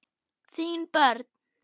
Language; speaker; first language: Icelandic; non-native, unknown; German